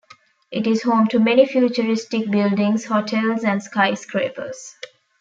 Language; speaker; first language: English; non-native, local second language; Tamil